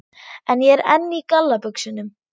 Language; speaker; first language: Icelandic; non-native, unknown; German